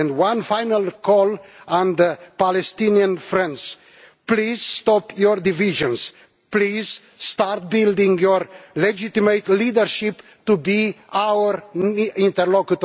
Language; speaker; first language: English; non-native, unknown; Romanian